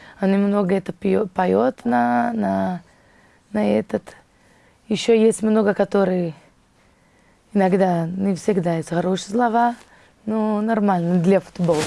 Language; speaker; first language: Russian; non-native, fluent; Portuguese